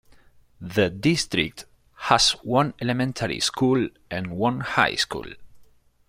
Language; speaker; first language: English; non-native, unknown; Spanish